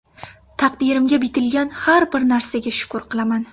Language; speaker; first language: Uzbek; native; Uzbek